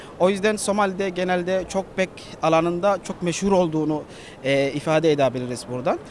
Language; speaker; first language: Turkish; non-native, fluent; Somali